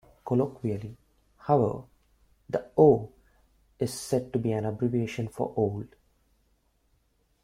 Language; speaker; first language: English; non-native, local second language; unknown